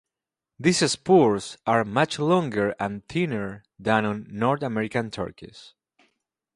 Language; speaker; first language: English; native; English